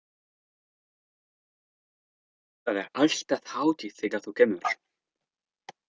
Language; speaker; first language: Icelandic; non-native, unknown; French